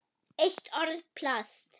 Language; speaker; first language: Icelandic; non-native, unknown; German